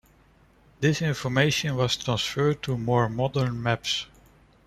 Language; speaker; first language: English; non-native, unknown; Dutch